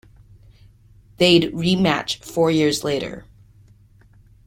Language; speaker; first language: English; native; English